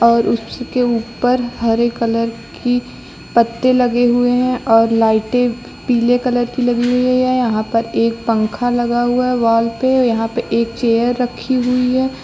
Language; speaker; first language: Hindi; native; Hindi